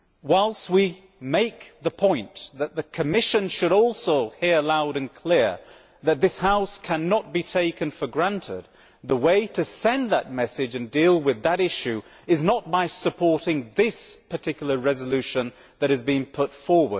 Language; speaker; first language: English; native; English